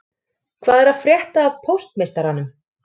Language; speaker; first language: Icelandic; native; Icelandic